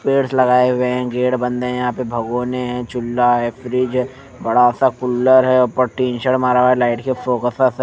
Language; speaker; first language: Hindi; non-native, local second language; Punjabi